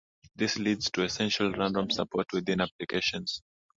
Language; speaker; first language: English; non-native, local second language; Swahili